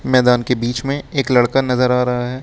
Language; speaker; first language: Hindi; native; Hindi